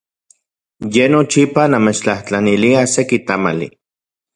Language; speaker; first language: Central Puebla Nahuatl; non-native, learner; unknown